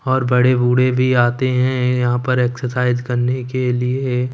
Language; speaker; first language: Hindi; non-native, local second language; Punjabi